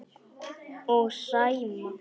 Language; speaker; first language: Icelandic; non-native, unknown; Polish